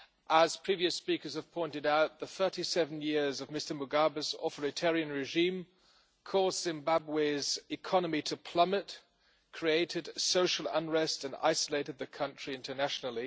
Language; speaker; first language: English; non-native, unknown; German